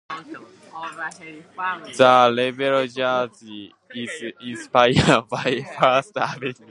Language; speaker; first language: English; non-native, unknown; Japanese